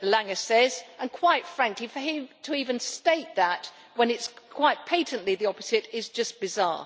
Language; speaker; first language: English; native; English